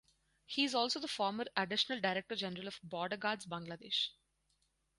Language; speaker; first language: English; non-native, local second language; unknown